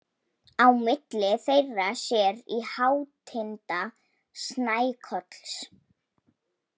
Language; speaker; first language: Icelandic; non-native, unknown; Polish